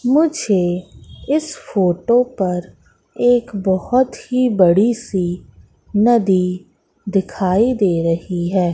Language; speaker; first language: Hindi; native; Hindi